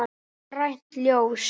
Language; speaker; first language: Icelandic; native; Icelandic